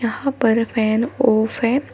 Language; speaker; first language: Hindi; native; Hindi